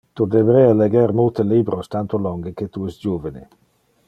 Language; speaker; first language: Interlingua; non-native, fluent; Dutch